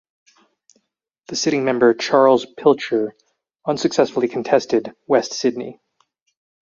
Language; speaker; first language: English; native; English